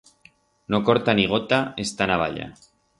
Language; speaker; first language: Aragonese; non-native, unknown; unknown